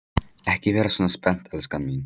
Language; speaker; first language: Icelandic; non-native, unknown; Polish